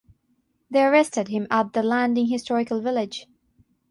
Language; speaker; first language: English; non-native, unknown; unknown